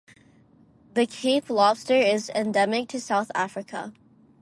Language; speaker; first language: English; non-native, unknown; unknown